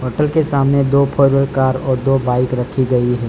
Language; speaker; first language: Hindi; non-native, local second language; Gujarati